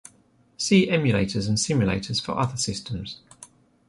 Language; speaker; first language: English; native; English